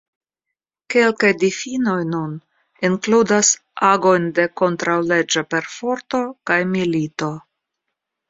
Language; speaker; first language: Esperanto; non-native, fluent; Russian